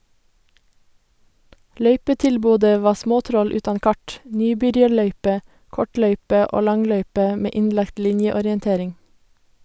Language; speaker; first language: Norwegian; native; Norwegian